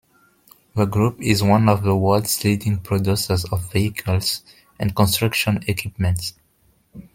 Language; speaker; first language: English; non-native, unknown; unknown